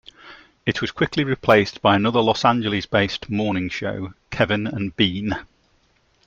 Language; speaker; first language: English; native; English